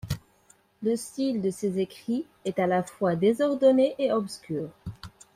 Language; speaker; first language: French; non-native, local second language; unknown